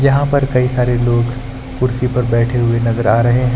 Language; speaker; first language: Hindi; native; Hindi